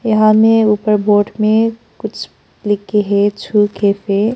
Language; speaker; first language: Hindi; early bilingual, other home language; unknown